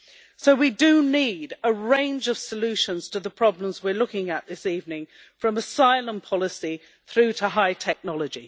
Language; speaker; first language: English; native; English